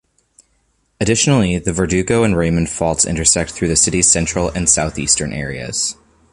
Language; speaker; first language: English; native; English